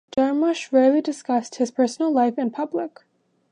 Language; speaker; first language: English; native; English